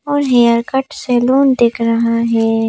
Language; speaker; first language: Hindi; native; Hindi